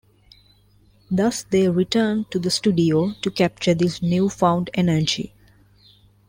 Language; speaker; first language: English; non-native, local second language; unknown